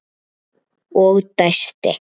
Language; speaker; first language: Icelandic; native; Icelandic